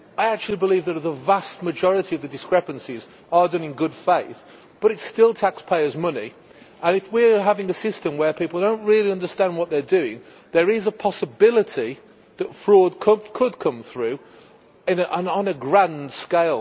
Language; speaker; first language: English; native; English